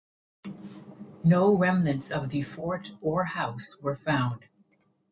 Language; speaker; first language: English; native; English